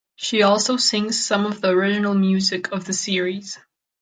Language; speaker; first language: English; non-native, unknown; Catalan